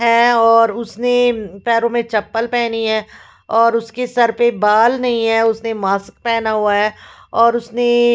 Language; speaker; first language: Hindi; non-native, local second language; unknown